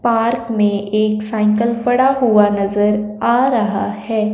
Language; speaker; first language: Hindi; non-native, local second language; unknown